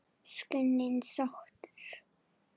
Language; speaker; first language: Icelandic; non-native, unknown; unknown